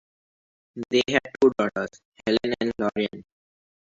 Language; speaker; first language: English; non-native, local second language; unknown